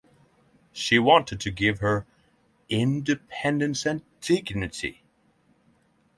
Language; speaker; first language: English; non-native, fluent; Norwegian